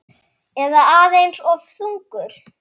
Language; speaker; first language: Icelandic; native; Icelandic